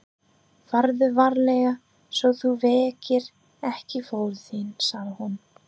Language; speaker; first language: Icelandic; non-native, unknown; English